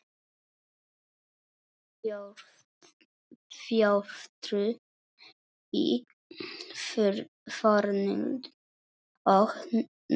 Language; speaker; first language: Icelandic; non-native, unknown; Polish